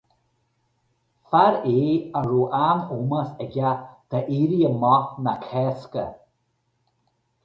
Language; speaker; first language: Irish; native; Irish